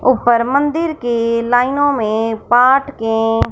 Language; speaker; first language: Hindi; non-native, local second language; Punjabi